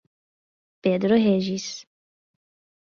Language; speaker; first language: Portuguese; non-native, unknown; English